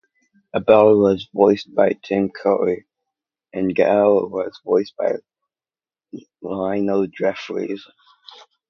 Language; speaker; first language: English; native; English